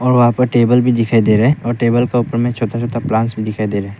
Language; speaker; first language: Hindi; early bilingual, other home language; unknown